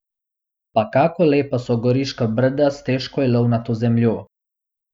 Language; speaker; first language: Slovenian; non-native, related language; Bosnian